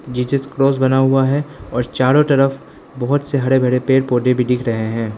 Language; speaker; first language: Hindi; non-native, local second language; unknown